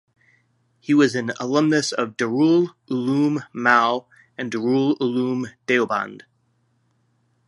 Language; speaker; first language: English; native; English